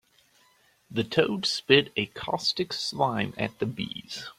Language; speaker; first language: English; native; English